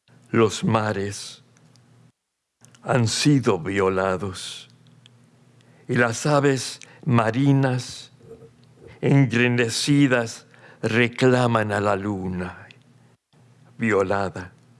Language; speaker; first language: Spanish; early bilingual, heritage; Spanish